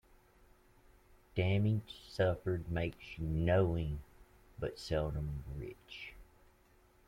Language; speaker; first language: English; native; English